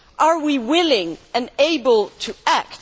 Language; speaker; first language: English; non-native, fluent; Dutch